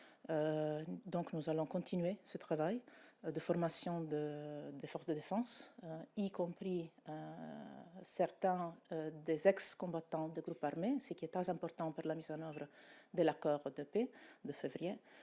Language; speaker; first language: French; non-native, related language; Italian